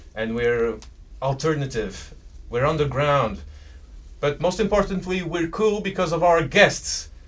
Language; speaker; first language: English; non-native, fluent; Portuguese